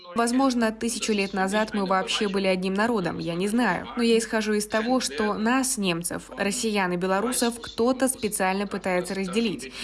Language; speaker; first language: Russian; non-native, fluent; German